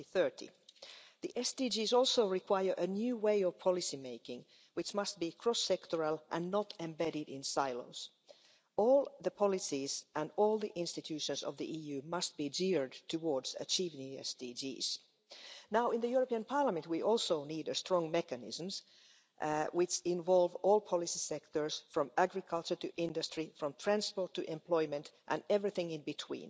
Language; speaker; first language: English; non-native, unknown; Finnish